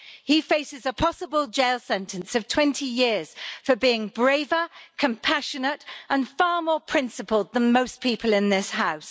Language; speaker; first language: English; native; English